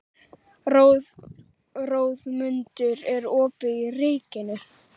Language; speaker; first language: Icelandic; native; Icelandic